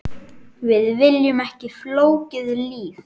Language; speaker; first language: Icelandic; native; Icelandic